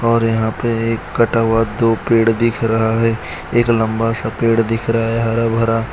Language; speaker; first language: Hindi; non-native, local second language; Gujarati